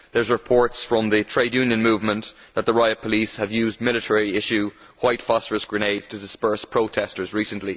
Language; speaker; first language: English; native; English